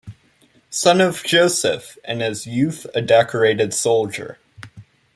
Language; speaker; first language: English; native; English